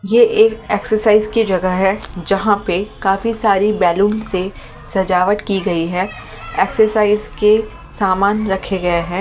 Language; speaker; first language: Hindi; native; Hindi